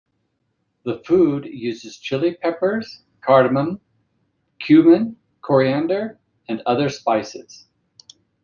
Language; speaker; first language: English; native; English